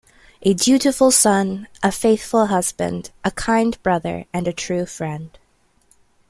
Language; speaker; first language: English; native; English